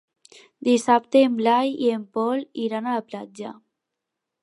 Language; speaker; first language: Catalan; non-native, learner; Spanish